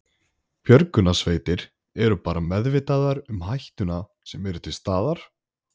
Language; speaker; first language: Icelandic; native; Icelandic